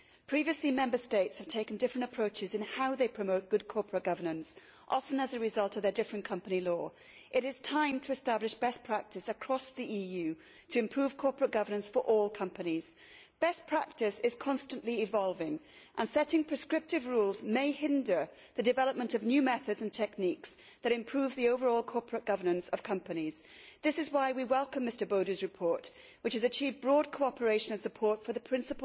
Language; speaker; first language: English; native; English